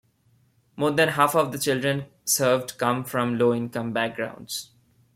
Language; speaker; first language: English; non-native, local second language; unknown